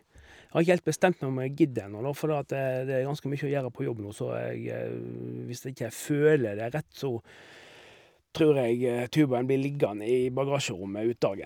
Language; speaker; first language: Norwegian; native; Norwegian